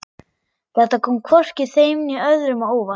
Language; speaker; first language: Icelandic; non-native, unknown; German